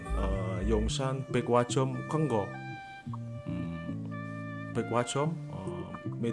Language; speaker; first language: Korean; non-native, learner; Indonesian